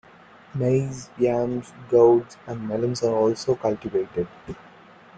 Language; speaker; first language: English; non-native, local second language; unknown